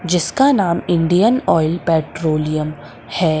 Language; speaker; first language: Hindi; native; Hindi